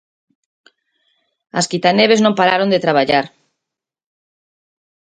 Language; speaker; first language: Galician; native; Galician